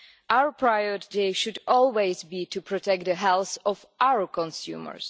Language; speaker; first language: English; non-native, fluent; Czech